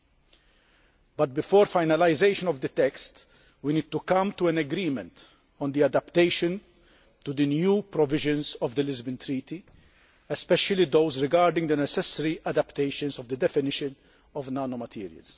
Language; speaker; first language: English; non-native, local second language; Maltese